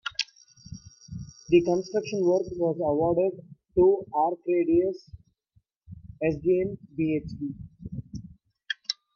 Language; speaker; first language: English; non-native, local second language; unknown